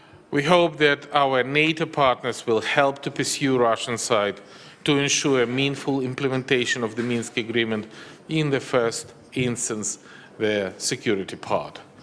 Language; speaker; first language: English; non-native, fluent; Ukrainian